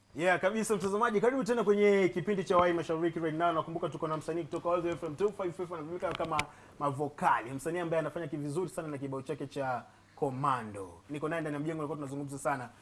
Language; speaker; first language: Swahili; native; Swahili